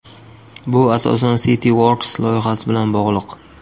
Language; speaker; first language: Uzbek; native; Uzbek